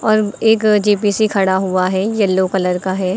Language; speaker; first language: Hindi; native; Hindi